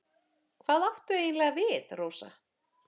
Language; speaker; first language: Icelandic; native; Icelandic